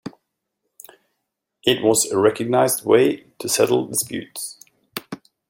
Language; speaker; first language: English; native; English